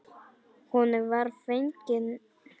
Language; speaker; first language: Icelandic; non-native, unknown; Polish